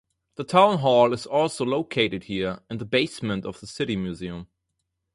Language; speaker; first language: English; non-native, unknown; German